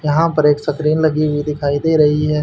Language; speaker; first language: Hindi; native; Hindi